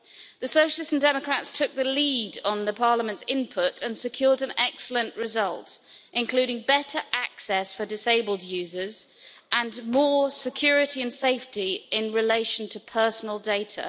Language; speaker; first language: English; native; English